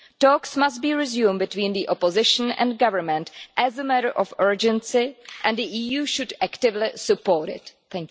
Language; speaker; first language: English; non-native, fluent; Czech